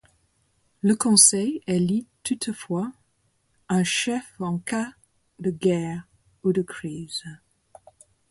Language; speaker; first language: French; non-native, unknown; English